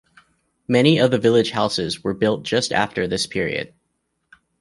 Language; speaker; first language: English; native; English